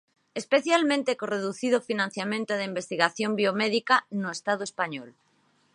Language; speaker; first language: Galician; non-native, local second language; Spanish